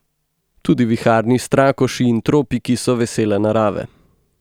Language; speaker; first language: Slovenian; native; Slovenian